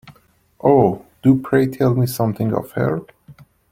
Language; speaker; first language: English; non-native, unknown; Persian